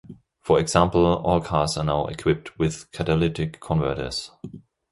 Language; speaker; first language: English; non-native, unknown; German